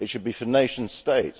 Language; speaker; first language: English; native; English